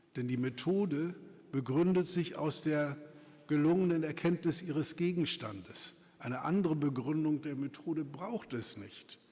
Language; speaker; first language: German; native; German